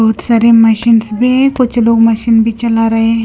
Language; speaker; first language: Hindi; non-native, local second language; Punjabi